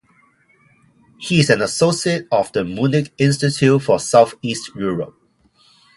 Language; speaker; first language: English; non-native, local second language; Cantonese